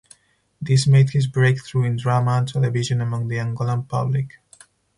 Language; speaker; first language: English; non-native, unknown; Spanish